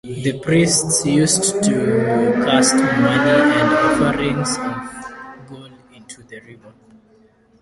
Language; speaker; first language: English; non-native, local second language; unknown